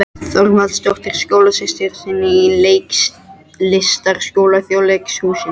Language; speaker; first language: Icelandic; non-native, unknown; French